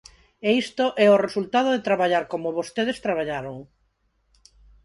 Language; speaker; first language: Galician; non-native, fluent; Spanish